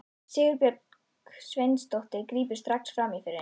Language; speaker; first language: Icelandic; native; Icelandic